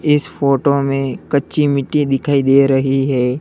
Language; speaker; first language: Hindi; native; Hindi